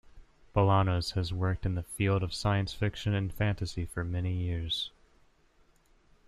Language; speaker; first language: English; native; English